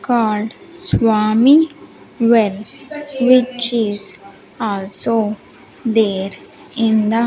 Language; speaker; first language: English; non-native, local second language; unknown